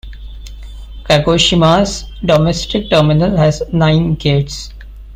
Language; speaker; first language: English; non-native, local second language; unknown